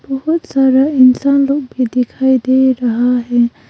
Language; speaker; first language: Hindi; early bilingual, other home language; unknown